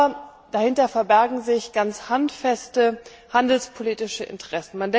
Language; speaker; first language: German; native; German